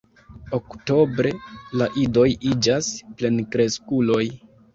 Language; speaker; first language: Esperanto; non-native, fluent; Kinyarwanda